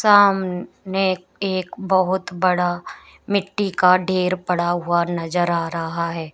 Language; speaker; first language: Hindi; native; Hindi